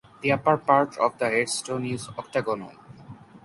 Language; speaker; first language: English; non-native, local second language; Bangla